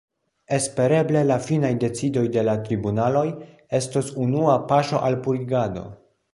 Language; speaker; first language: Esperanto; non-native, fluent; Polish